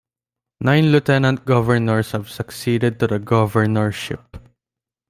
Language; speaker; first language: English; non-native, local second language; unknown